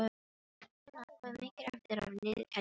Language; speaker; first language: Icelandic; non-native, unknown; Filipino